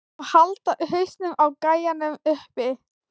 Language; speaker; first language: Icelandic; non-native, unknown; Thai